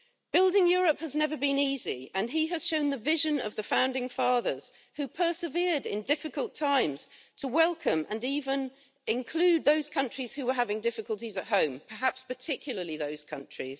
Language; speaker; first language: English; native; English